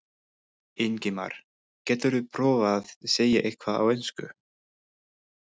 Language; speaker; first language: Icelandic; non-native, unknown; English